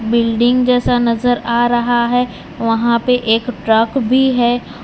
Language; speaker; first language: Hindi; non-native, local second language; Gujarati